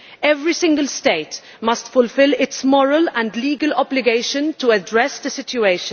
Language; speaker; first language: English; non-native, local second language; Maltese